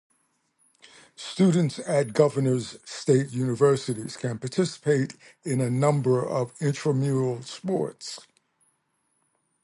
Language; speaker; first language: English; native; English